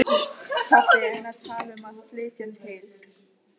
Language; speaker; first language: Icelandic; non-native, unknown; German